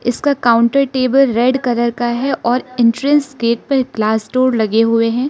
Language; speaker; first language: Hindi; non-native, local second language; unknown